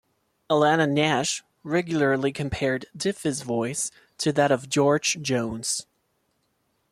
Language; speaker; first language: English; non-native, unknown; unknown